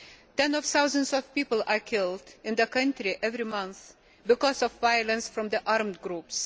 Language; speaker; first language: English; non-native, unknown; Lithuanian